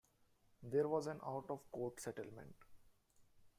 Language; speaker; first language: English; non-native, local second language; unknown